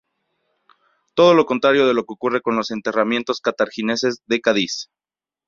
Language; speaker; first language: Spanish; native; Spanish